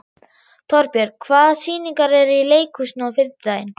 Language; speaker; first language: Icelandic; non-native, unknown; German